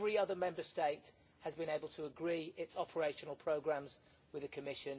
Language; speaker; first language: English; native; English